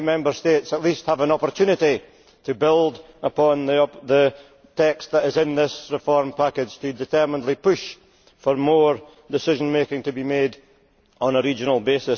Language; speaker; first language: English; native; English